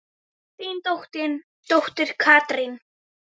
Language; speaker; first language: Icelandic; native; Icelandic